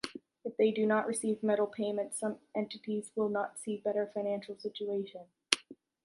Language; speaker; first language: English; native; English